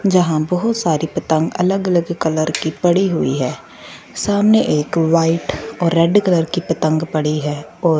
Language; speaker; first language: Hindi; non-native, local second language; Punjabi